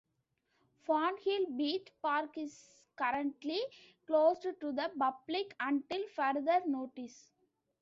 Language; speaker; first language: English; non-native, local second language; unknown